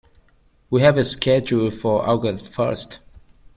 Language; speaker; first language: English; native; English